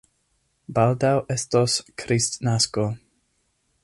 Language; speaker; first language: Esperanto; non-native, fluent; English